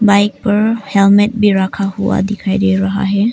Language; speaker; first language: Hindi; non-native, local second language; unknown